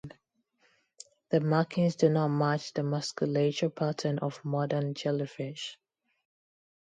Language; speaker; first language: English; non-native, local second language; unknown